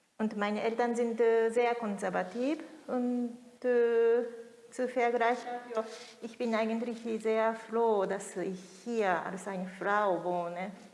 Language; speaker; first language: German; non-native, fluent; Japanese